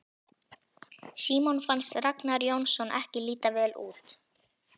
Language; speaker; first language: Icelandic; native; Icelandic